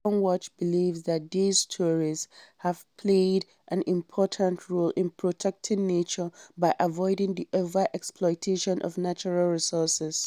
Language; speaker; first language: English; non-native, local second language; Hausa